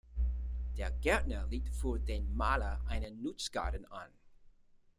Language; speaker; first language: German; non-native, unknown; English